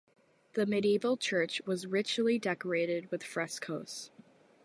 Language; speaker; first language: English; native; English